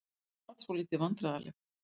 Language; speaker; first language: Icelandic; native; Icelandic